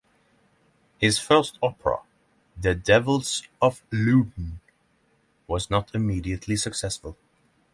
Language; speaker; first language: English; non-native, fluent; Norwegian